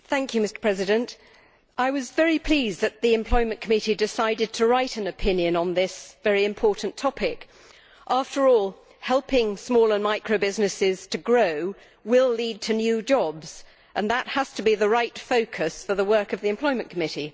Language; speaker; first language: English; native; English